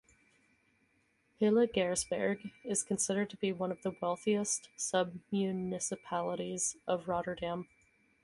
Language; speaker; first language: English; native; English